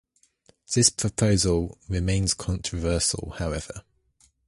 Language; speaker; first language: English; native; English